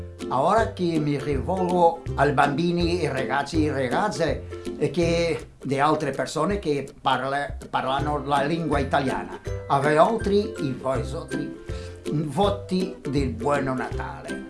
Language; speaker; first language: Italian; non-native, learner; Portuguese